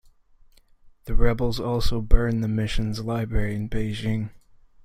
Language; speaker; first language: English; native; English